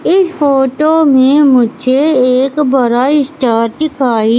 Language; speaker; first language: Hindi; native; Hindi